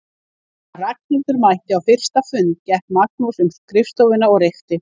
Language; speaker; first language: Icelandic; native; Icelandic